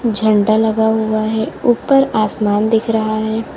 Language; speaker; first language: Hindi; native; Hindi